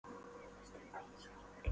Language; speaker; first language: Icelandic; non-native, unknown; Polish